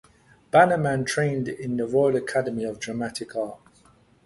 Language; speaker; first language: English; native; English